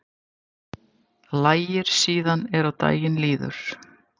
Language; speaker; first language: Icelandic; native; Icelandic